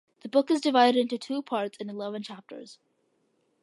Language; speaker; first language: English; early bilingual, other home language; Malayalam